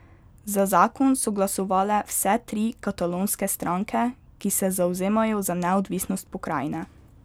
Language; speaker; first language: Slovenian; native; Slovenian